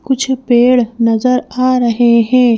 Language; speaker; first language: Hindi; native; Hindi